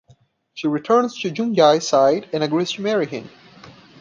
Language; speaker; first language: English; non-native, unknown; Portuguese